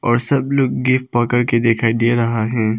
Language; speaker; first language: Hindi; non-native, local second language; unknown